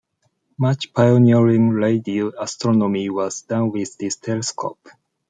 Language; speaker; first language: English; non-native, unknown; Japanese